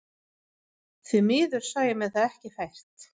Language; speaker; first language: Icelandic; non-native, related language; Swedish